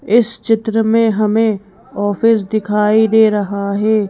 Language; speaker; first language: Hindi; native; Hindi